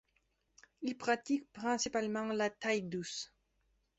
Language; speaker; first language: French; non-native, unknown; Belarusian